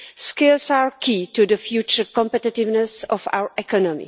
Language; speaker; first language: English; non-native, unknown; Czech